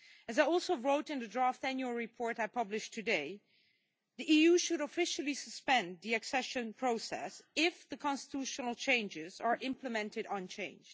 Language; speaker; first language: English; non-native, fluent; Dutch